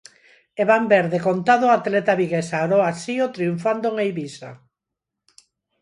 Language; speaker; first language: Galician; non-native, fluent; Spanish